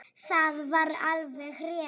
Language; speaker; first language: Icelandic; non-native, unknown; Polish